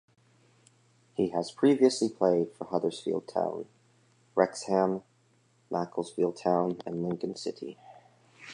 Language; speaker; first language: English; native; English